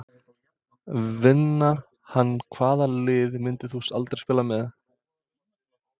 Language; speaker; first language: Icelandic; non-native, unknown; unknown